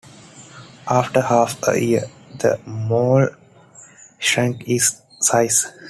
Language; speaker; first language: English; non-native, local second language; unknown